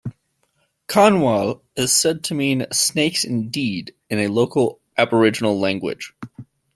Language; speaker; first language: English; native; English